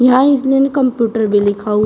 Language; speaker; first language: Hindi; native; Hindi